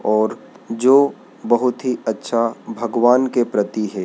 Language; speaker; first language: Hindi; native; Hindi